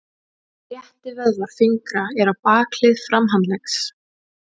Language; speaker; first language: Icelandic; native; Icelandic